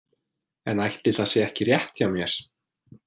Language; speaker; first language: Icelandic; non-native, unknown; English